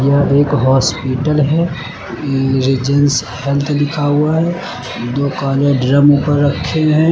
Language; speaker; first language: Hindi; native; Hindi